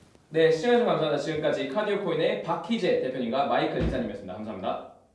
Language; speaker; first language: Korean; native; Korean